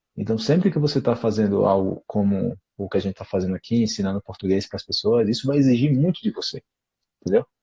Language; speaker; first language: Portuguese; native; Portuguese